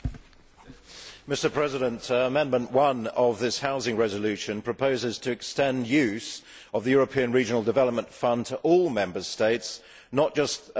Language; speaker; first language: English; native; English